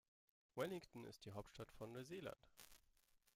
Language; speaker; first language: German; native; German